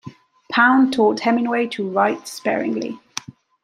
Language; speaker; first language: English; native; English